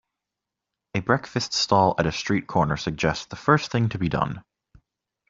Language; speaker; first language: English; native; English